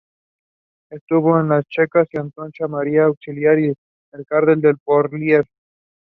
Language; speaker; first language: English; non-native, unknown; Spanish